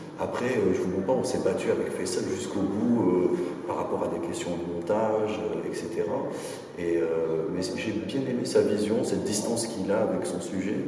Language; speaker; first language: French; non-native, local second language; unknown